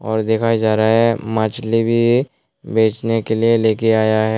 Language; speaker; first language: Hindi; non-native, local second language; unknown